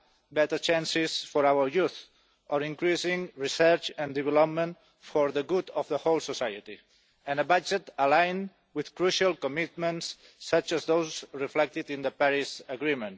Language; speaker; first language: English; non-native, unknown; Catalan